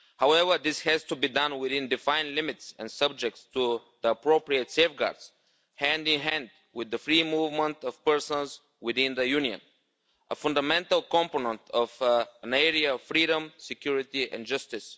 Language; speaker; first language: English; non-native, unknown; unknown